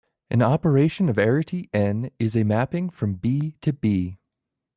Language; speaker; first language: English; native; English